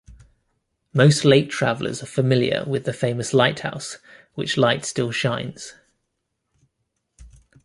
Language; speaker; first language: English; native; English